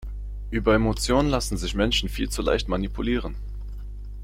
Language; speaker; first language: German; non-native, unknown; Slovak